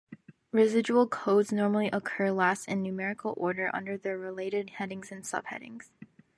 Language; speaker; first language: English; native; English